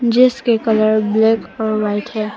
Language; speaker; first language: Hindi; non-native, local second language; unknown